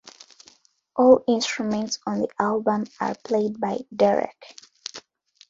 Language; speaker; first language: English; non-native, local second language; Ganda